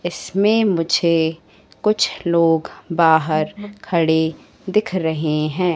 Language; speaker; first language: Hindi; native; Hindi